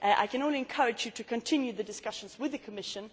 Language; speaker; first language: English; non-native, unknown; Swedish